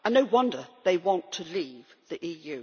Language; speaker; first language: English; native; English